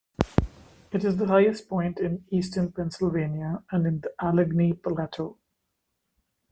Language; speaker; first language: English; non-native, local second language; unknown